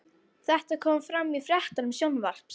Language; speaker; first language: Icelandic; native; Icelandic